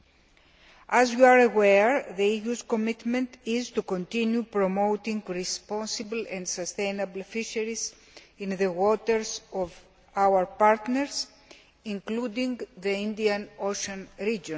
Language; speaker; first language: English; non-native, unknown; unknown